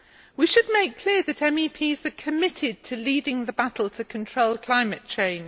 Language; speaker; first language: English; native; English